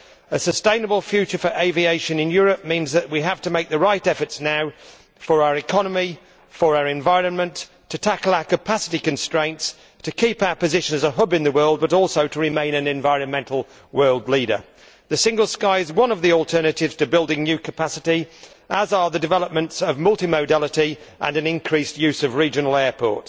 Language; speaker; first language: English; native; English